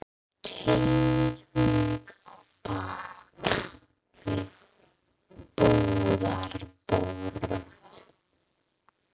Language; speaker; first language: Icelandic; non-native, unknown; English